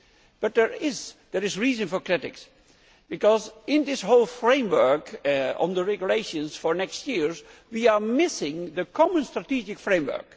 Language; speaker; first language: English; non-native, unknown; Dutch